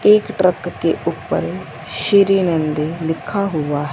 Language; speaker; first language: Hindi; non-native, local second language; Punjabi